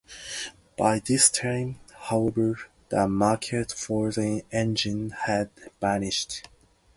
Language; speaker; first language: English; non-native, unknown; Japanese